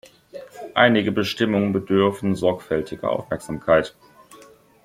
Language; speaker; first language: German; native; German